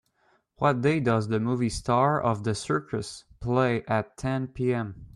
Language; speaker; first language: English; native; English